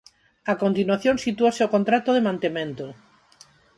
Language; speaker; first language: Galician; non-native, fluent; Spanish